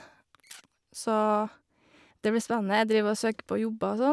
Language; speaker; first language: Norwegian; native; Norwegian